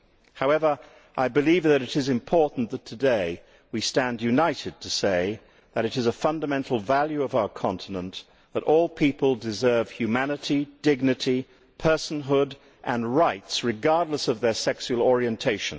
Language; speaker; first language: English; native; English